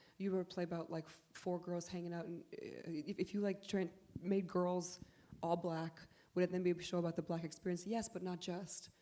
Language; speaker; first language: English; early bilingual, other home language; Polish